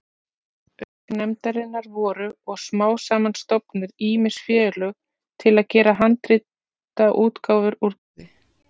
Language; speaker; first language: Icelandic; native; Icelandic